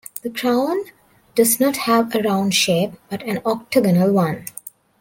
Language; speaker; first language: English; non-native, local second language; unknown